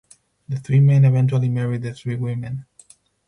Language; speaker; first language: English; non-native, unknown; Spanish